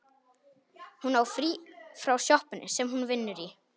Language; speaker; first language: Icelandic; non-native, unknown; Polish